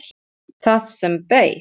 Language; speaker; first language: Icelandic; non-native, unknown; English